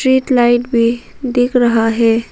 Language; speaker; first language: Hindi; non-native, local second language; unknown